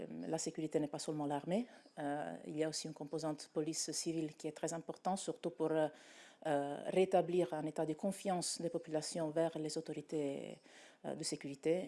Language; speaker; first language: French; non-native, related language; Italian